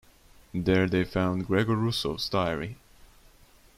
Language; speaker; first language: English; non-native, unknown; Turkish